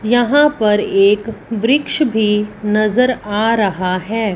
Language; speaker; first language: Hindi; non-native, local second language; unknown